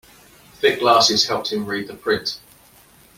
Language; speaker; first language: English; native; English